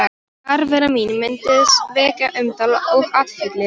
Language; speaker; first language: Icelandic; non-native, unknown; Polish